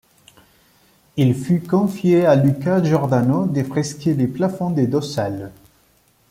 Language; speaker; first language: French; non-native, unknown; Spanish